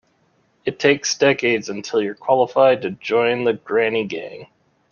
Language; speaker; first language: English; native; English